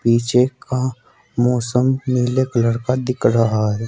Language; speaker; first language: Hindi; native; Hindi